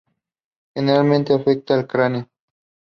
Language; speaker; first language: English; non-native, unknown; Spanish